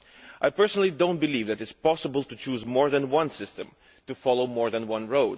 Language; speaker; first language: English; non-native, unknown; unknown